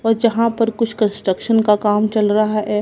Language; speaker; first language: Hindi; non-native, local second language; Punjabi